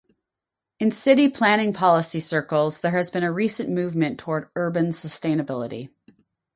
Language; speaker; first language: English; native; English